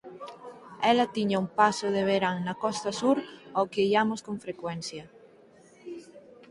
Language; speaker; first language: Galician; native; Galician